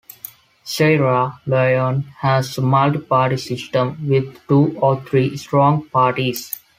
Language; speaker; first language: English; non-native, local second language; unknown